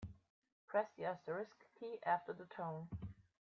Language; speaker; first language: English; non-native, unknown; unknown